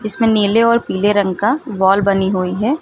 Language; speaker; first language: Hindi; native; Hindi